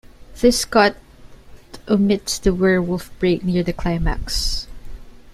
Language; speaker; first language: English; non-native, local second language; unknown